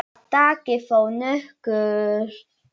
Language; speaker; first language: Icelandic; non-native, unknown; Polish